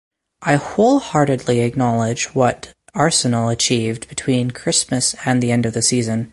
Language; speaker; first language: English; native; English